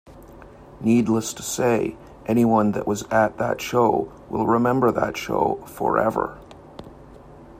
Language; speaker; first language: English; native; English